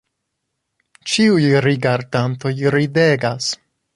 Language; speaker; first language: Esperanto; non-native, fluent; English